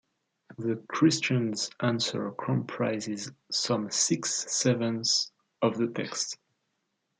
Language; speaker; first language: English; non-native, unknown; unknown